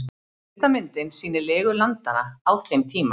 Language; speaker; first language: Icelandic; native; Icelandic